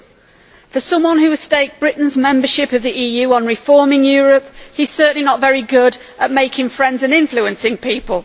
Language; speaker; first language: English; native; English